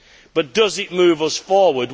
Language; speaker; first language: English; native; English